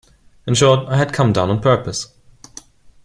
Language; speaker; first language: English; non-native, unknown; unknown